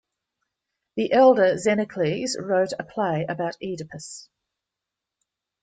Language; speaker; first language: English; native; English